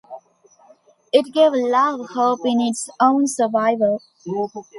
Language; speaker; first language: English; non-native, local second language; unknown